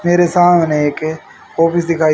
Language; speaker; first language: Hindi; native; Hindi